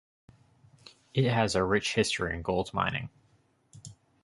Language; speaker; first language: English; native; English